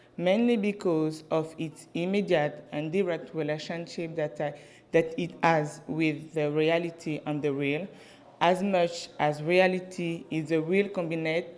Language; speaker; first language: English; non-native, learner; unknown